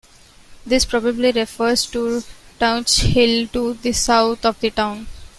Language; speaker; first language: English; non-native, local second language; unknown